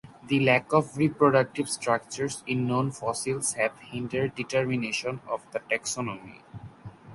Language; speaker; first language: English; non-native, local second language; Bangla